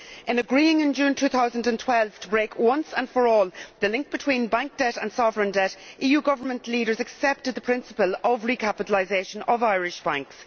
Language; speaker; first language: English; native; English